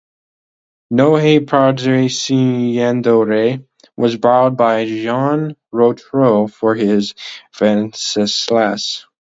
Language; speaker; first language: English; native; English